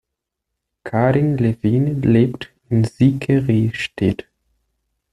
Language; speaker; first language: German; non-native, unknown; Portuguese